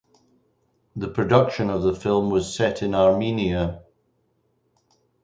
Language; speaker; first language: English; native; English